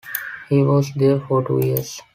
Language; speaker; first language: English; non-native, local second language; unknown